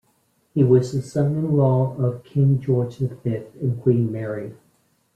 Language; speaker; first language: English; native; English